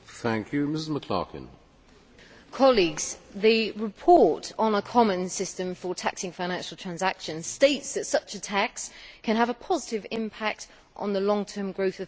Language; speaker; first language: English; native; English